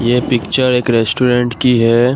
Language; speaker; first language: Hindi; non-native, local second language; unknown